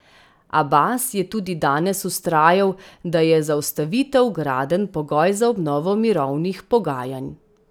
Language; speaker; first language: Slovenian; native; Slovenian